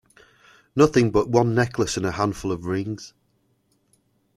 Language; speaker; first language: English; native; English